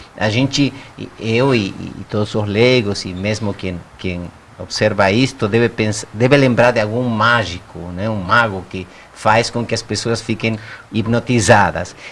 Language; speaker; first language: Portuguese; non-native, fluent; Spanish